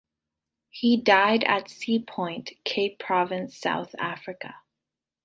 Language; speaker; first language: English; native; English